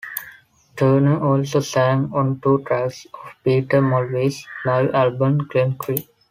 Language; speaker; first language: English; non-native, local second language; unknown